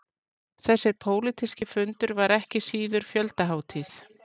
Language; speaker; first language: Icelandic; native; Icelandic